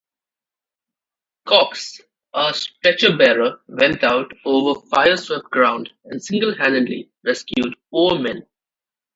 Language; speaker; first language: English; non-native, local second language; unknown